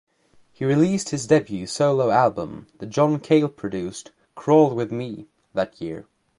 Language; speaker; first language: English; native; English